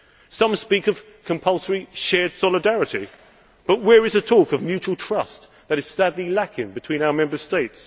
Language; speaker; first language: English; native; English